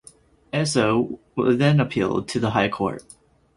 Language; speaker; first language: English; native; English